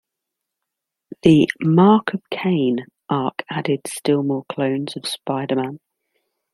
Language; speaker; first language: English; native; English